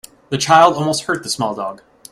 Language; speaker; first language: English; native; English